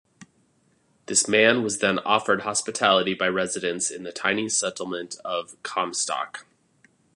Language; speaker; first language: English; native; English